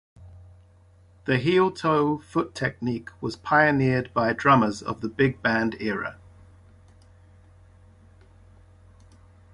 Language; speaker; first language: English; native; English